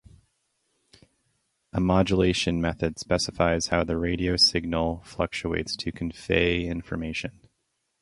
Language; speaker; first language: English; native; English